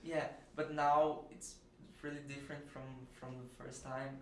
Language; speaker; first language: English; non-native, fluent; Portuguese